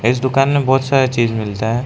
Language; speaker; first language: Hindi; non-native, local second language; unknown